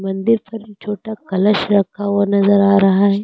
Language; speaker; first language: Hindi; native; Hindi